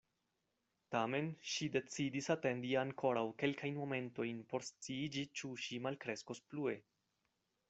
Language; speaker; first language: Esperanto; non-native, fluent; Spanish